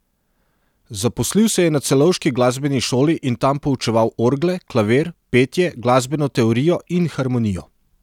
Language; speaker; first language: Slovenian; non-native, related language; Serbian